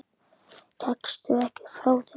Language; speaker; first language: Icelandic; native; Icelandic